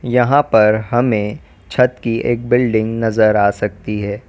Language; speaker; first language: Hindi; native; Hindi